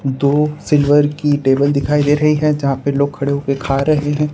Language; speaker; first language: Hindi; non-native, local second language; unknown